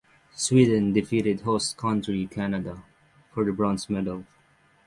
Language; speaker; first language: English; non-native, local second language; Filipino